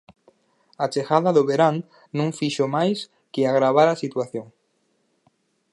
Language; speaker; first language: Galician; native; Galician